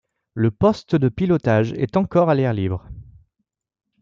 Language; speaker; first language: French; native; French